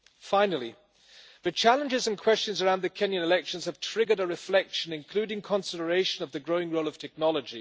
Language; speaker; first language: English; non-native, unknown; German